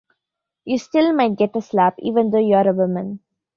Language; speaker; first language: English; non-native, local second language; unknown